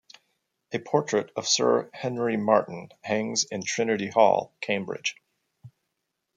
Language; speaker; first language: English; native; English